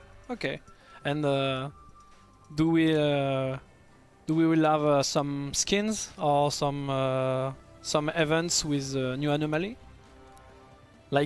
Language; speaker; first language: English; non-native, fluent; French